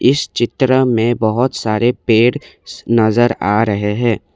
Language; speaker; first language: Hindi; non-native, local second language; Assamese